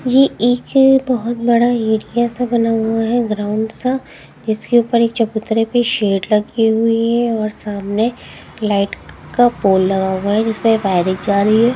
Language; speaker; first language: Hindi; native; Hindi